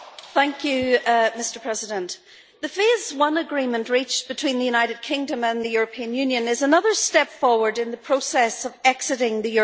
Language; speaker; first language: English; native; English